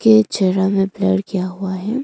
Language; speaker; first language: Hindi; early bilingual, other home language; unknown